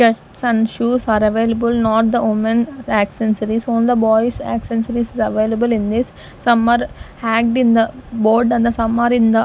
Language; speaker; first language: English; non-native, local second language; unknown